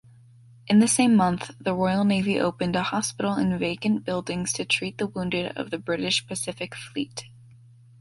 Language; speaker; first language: English; native; English